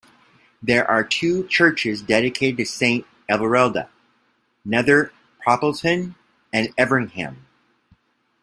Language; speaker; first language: English; native; English